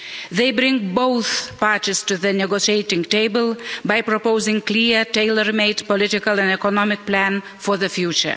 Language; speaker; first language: English; non-native, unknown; Lithuanian